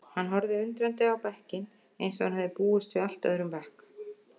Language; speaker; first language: Icelandic; native; Icelandic